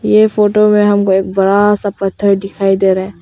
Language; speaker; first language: Hindi; early bilingual, other home language; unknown